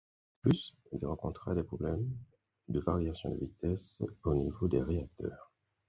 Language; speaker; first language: French; non-native, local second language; Haitian Creole